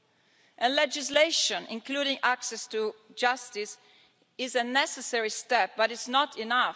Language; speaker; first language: English; non-native, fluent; Italian